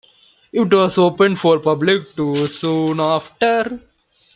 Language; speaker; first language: English; non-native, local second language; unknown